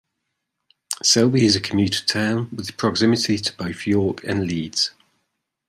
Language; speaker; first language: English; native; English